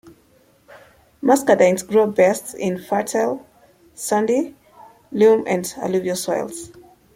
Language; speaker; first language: English; native; English